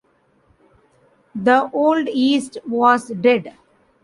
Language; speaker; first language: English; non-native, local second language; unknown